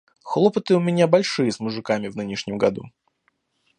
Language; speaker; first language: Russian; native; Russian